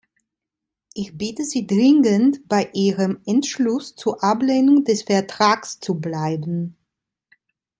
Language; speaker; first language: German; non-native, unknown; Italian